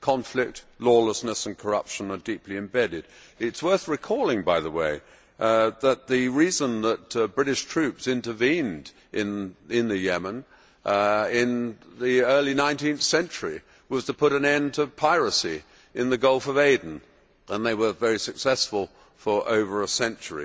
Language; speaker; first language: English; native; English